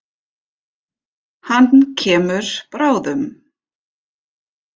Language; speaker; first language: Icelandic; non-native, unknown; German